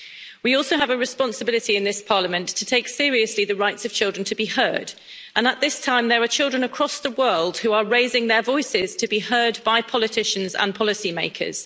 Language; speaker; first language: English; native; English